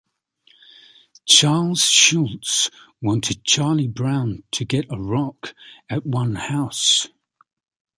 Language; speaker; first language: English; native; English